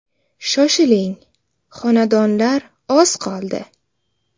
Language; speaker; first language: Uzbek; native; Uzbek